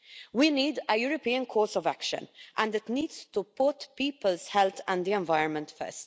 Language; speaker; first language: English; non-native, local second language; Maltese